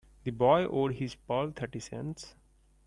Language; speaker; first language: English; non-native, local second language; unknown